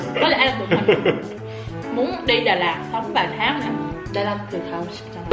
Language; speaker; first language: Vietnamese; native; Vietnamese